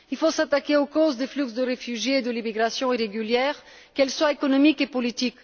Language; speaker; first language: French; non-native, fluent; Bulgarian